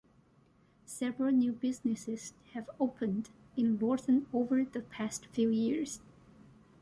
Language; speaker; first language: English; non-native, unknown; Chinese